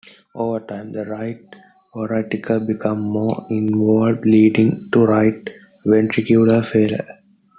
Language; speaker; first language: English; non-native, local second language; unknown